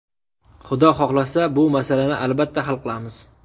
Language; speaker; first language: Uzbek; native; Uzbek